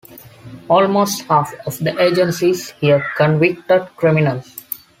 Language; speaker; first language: English; non-native, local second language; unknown